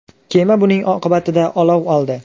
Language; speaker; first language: Uzbek; native; Uzbek